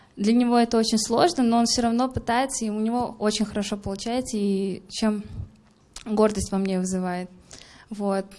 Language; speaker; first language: Russian; non-native, local second language; Kyrgyz